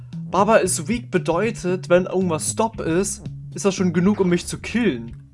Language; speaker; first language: German; native; German